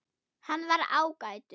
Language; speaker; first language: Icelandic; non-native, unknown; German